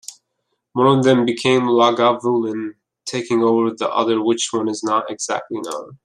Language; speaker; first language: English; native; English